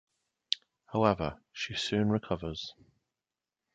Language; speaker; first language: English; native; English